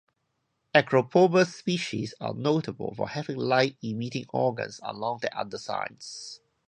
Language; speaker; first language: English; non-native, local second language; Cantonese